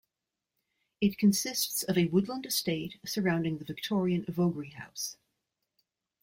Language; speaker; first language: English; native; English